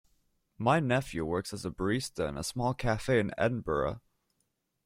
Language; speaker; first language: English; native; English